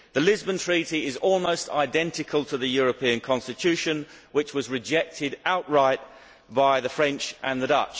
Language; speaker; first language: English; native; English